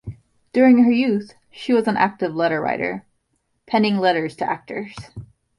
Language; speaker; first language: English; native; English